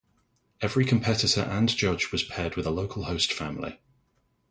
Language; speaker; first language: English; native; English